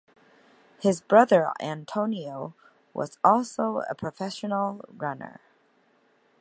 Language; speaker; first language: English; native; English